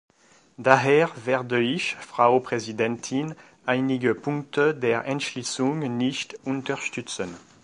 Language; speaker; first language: German; non-native, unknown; French